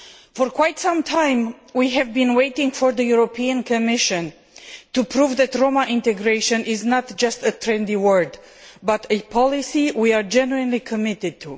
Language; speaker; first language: English; non-native, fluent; Romanian